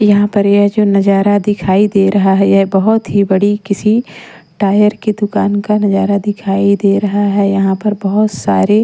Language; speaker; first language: Hindi; non-native, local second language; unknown